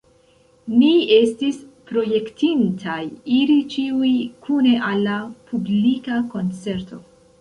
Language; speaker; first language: Esperanto; non-native, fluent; Central Kurdish